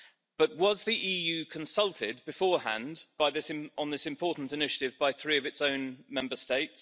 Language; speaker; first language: English; native; English